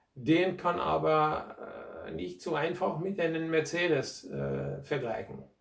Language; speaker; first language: German; non-native, fluent; Hungarian